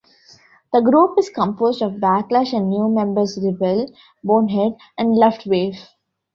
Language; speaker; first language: English; non-native, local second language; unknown